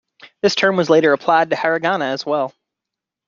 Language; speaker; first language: English; native; English